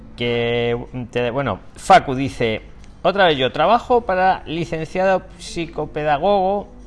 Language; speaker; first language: Spanish; native; Spanish